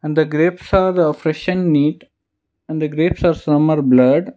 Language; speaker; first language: English; non-native, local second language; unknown